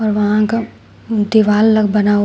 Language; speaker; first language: Hindi; native; Hindi